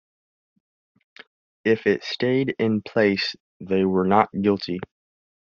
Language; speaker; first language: English; native; English